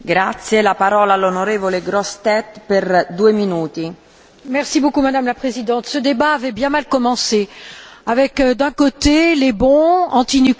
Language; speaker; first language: French; native; French